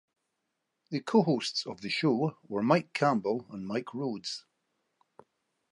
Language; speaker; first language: English; native; English